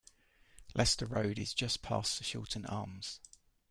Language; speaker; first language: English; native; English